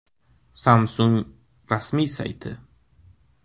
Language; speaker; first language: Uzbek; native; Uzbek